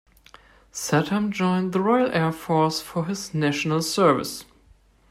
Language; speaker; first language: English; non-native, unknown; German